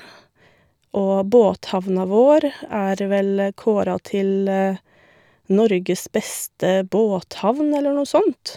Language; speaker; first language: Norwegian; native; Norwegian